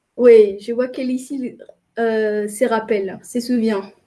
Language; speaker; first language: French; non-native, fluent; Spanish